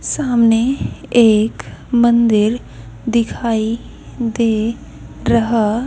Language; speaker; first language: Hindi; native; Hindi